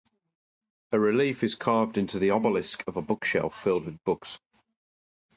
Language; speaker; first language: English; native; English